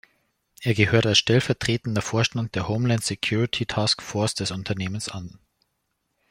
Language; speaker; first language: German; native; German